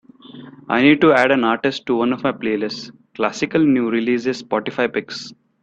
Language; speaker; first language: English; non-native, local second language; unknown